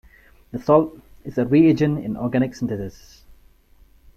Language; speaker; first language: English; non-native, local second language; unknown